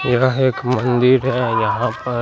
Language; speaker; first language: Hindi; non-native, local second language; Gujarati